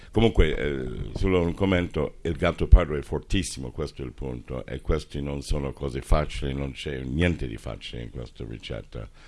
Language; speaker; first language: Italian; non-native, fluent; English